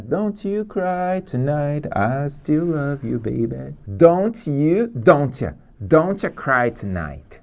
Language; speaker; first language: English; non-native, fluent; Portuguese